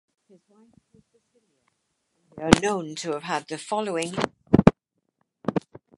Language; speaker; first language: English; native; English